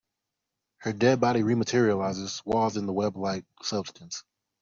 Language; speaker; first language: English; non-native, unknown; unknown